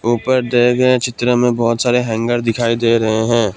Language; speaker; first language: Hindi; non-native, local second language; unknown